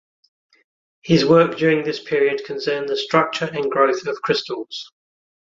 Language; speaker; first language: English; native; English